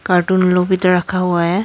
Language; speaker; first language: Hindi; non-native, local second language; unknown